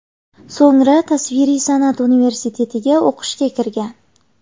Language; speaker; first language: Uzbek; native; Uzbek